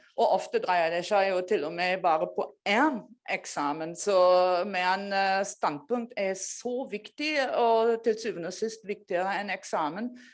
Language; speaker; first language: Norwegian; non-native, fluent; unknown